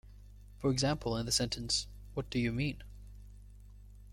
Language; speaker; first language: English; native; English